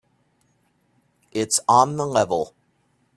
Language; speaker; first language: English; native; English